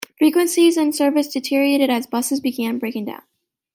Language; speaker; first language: English; native; English